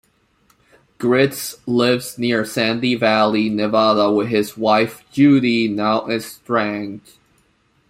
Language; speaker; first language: English; non-native, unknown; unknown